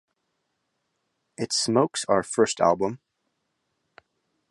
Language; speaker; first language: English; native; English